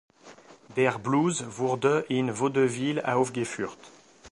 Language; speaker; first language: German; non-native, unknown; French